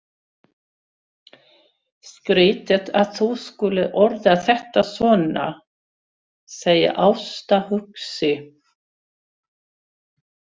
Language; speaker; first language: Icelandic; non-native, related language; Swedish